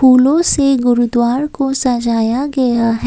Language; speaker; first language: Hindi; non-native, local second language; Assamese